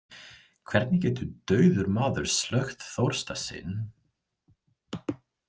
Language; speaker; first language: Icelandic; non-native, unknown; English